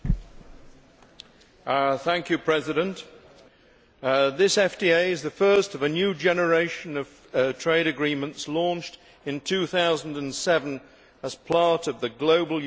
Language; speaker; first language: English; native; English